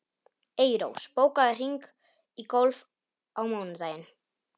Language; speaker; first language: Icelandic; non-native, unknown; Polish